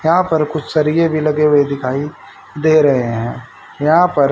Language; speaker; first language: Hindi; native; Hindi